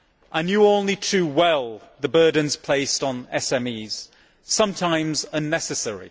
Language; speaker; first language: English; native; English